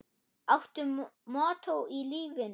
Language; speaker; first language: Icelandic; non-native, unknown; German